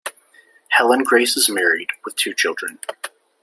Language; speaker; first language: English; native; English